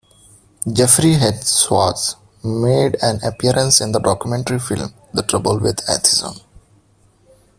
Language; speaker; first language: English; non-native, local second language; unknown